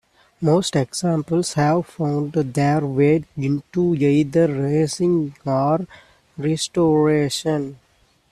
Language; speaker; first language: English; non-native, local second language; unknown